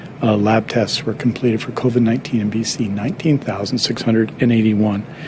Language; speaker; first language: English; native; English